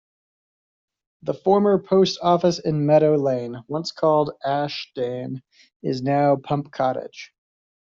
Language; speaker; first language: English; native; English